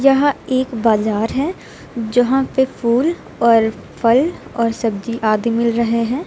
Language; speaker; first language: Hindi; native; Hindi